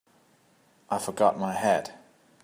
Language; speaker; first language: English; native; English